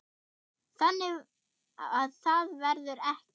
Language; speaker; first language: Icelandic; non-native, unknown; German